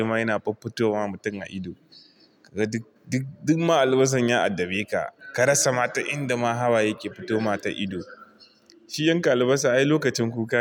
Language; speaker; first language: Hausa; non-native, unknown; Igbo